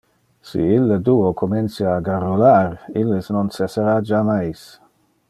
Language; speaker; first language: Interlingua; non-native, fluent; Dutch